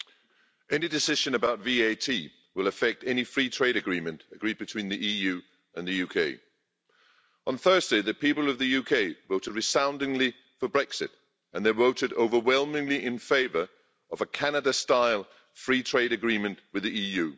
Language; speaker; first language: English; non-native, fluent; Danish